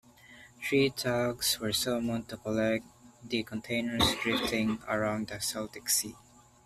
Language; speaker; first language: English; non-native, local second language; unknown